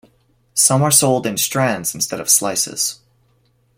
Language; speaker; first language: English; native; English